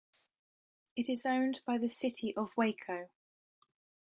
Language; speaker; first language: English; native; English